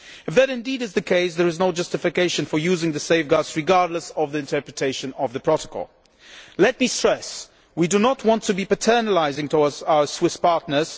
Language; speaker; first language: English; non-native, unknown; Polish